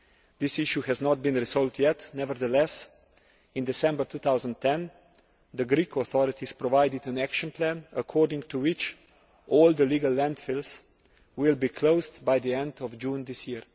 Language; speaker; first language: English; non-native, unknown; Slovenian